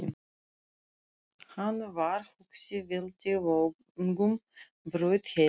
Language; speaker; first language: Icelandic; non-native, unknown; Russian